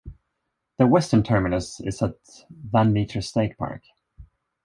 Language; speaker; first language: English; non-native, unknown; Swedish